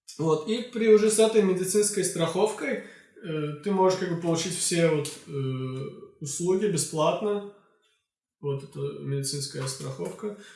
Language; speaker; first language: Russian; non-native, local second language; Azerbaijani